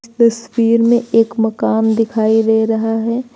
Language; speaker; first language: Hindi; native; Hindi